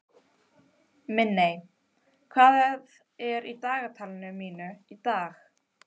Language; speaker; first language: Icelandic; native; Icelandic